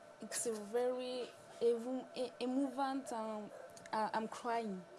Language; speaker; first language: English; non-native, learner; French